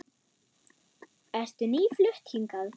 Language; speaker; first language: Icelandic; non-native, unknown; German